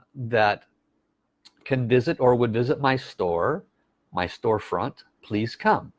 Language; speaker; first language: English; native; English